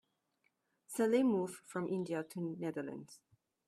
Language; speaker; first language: English; non-native, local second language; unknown